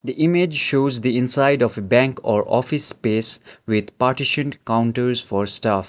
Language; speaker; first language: English; non-native, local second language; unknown